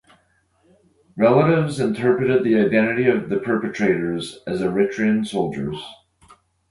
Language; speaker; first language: English; native; English